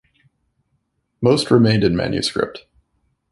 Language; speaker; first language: English; native; English